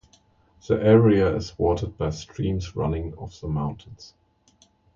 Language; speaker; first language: English; non-native, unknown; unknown